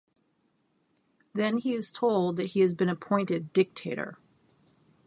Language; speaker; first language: English; native; English